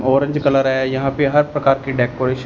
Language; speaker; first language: Hindi; non-native, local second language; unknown